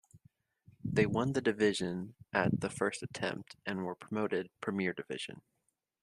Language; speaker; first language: English; native; English